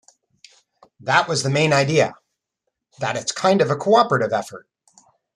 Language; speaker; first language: English; native; English